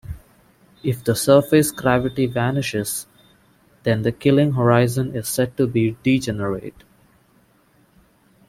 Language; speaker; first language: English; non-native, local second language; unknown